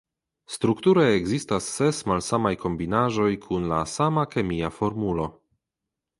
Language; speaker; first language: Esperanto; non-native, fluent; Polish